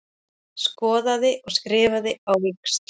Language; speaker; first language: Icelandic; native; Icelandic